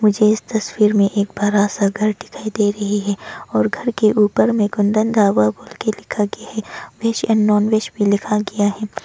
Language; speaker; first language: Hindi; non-native, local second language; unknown